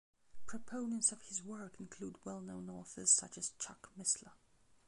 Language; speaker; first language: English; non-native, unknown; Belarusian